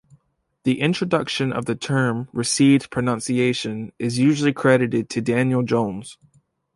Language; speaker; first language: English; native; English